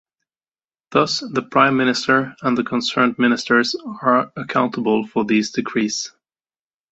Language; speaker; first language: English; native; English